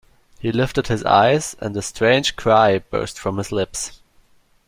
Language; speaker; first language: English; non-native, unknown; German